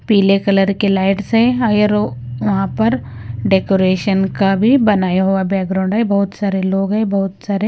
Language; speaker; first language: Hindi; non-native, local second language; Punjabi